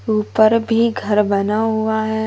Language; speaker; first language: Hindi; native; Hindi